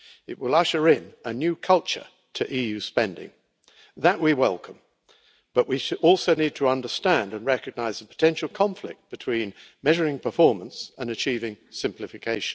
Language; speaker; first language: English; native; English